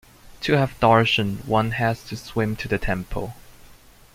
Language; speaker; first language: English; native; English